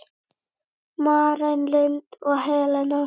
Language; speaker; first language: Icelandic; native; Icelandic